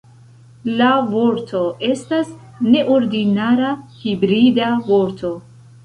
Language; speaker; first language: Esperanto; non-native, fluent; Central Kurdish